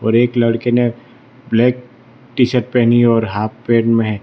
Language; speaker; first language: Hindi; non-native, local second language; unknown